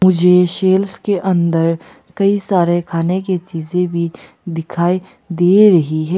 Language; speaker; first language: Hindi; non-native, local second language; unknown